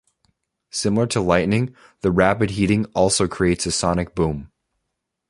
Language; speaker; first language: English; native; English